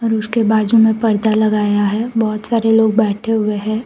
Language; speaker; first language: Hindi; non-native, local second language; Gujarati